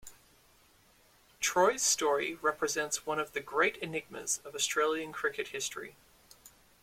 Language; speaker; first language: English; native; English